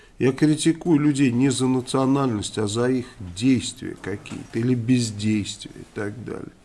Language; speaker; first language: Russian; native; Russian